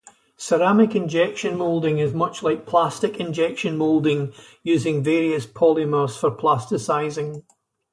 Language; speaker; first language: English; native; English